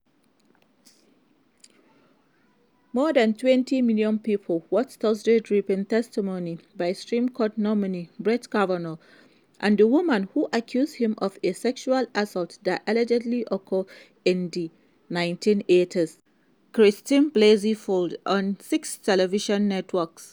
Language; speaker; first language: English; non-native, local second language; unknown